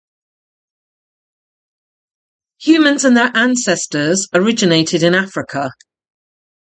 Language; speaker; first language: English; native; English